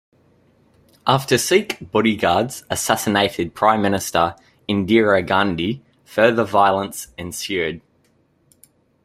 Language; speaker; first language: English; native; English